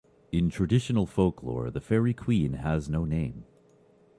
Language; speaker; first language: English; native; English